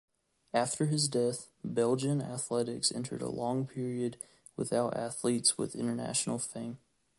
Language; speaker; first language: English; native; English